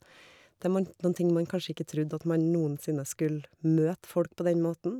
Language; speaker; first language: Norwegian; native; Norwegian